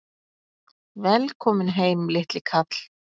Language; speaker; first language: Icelandic; native; Icelandic